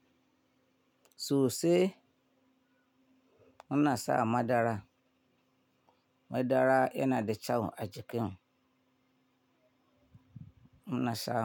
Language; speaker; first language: Hausa; non-native, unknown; Yoruba